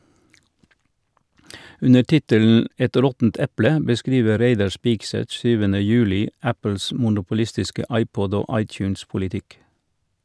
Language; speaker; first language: Norwegian; native; Norwegian